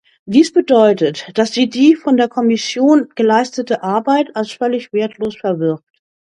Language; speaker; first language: German; native; German